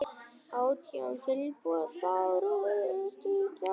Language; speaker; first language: Icelandic; non-native, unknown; Vietnamese